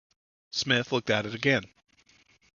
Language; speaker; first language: English; native; English